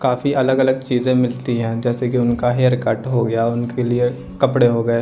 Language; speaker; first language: Hindi; non-native, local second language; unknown